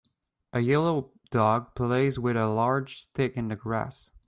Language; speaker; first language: English; native; English